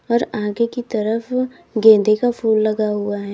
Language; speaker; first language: Hindi; native; Hindi